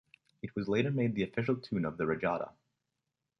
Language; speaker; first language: English; native; English